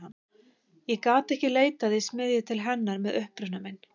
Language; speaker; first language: Icelandic; native; Icelandic